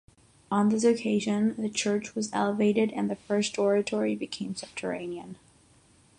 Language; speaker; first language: English; non-native, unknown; Catalan